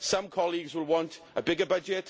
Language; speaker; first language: English; native; English